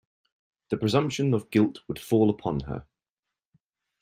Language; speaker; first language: English; native; English